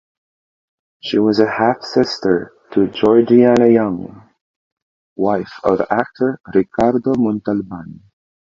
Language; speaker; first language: English; non-native, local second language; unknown